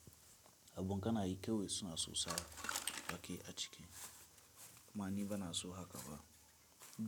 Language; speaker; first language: Hausa; non-native, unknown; Tiv